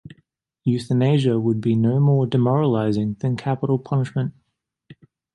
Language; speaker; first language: English; native; English